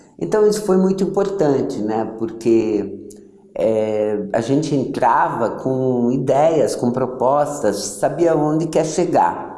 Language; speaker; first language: Portuguese; early bilingual, other home language; Yiddish